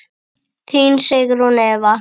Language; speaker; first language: Icelandic; native; Icelandic